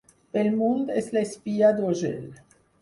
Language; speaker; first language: Catalan; non-native, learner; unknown